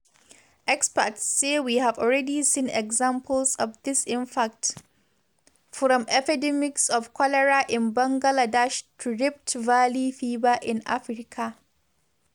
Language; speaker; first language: English; non-native, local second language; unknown